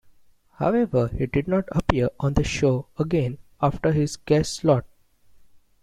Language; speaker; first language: English; non-native, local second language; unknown